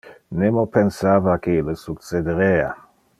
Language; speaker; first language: Interlingua; non-native, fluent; Dutch